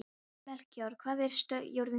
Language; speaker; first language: Icelandic; non-native, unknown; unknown